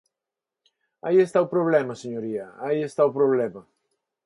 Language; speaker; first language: Galician; non-native, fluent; Spanish